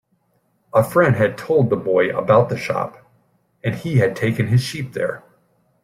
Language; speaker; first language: English; native; English